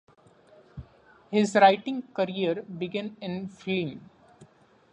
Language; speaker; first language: English; non-native, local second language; Marathi